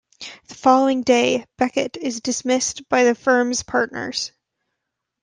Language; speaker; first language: English; native; English